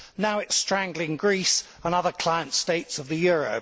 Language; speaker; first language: English; native; English